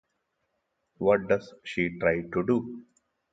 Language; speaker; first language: English; non-native, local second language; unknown